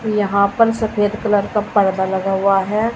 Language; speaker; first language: Hindi; native; Hindi